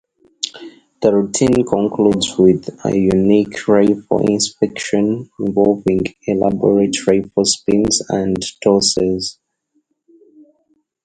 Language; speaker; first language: English; non-native, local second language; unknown